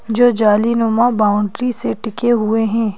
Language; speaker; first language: Hindi; native; Hindi